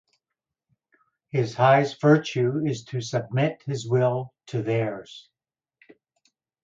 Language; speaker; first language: English; native; English